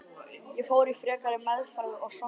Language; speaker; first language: Icelandic; native; Icelandic